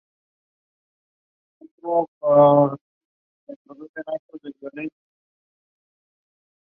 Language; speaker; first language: English; non-native, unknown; Spanish